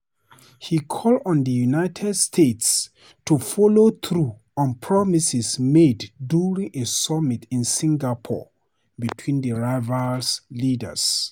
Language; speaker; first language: English; non-native, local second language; Hausa